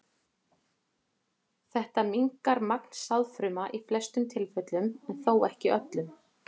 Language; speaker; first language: Icelandic; native; Icelandic